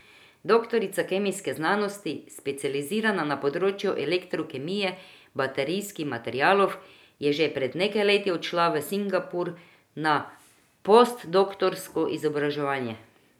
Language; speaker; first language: Slovenian; non-native, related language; Croatian